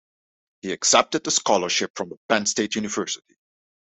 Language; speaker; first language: English; non-native, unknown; Dutch